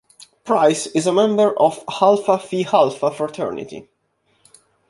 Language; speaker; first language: English; non-native, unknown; Italian